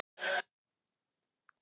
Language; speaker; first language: Icelandic; non-native, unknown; Thai